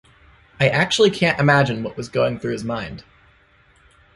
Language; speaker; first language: English; native; English